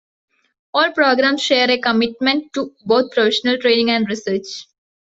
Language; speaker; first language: English; non-native, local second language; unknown